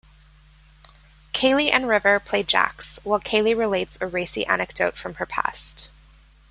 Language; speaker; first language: English; native; English